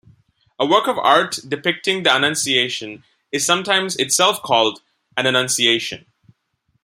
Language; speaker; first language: English; non-native, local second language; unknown